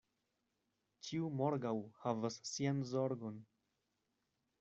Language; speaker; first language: Esperanto; non-native, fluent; Spanish